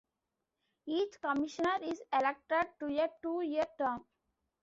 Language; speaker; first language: English; non-native, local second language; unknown